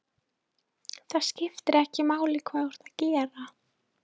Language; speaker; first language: Icelandic; non-native, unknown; Polish